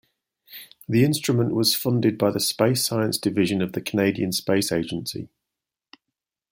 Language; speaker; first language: English; native; English